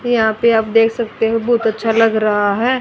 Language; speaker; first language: Hindi; native; Hindi